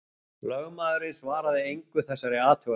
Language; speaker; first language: Icelandic; native; Icelandic